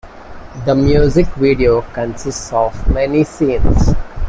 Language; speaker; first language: English; non-native, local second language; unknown